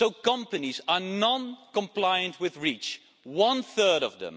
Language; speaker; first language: English; non-native, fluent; Dutch